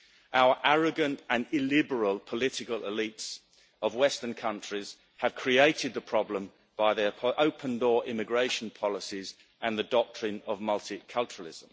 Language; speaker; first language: English; native; English